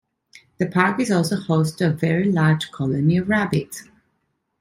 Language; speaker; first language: English; non-native, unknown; Italian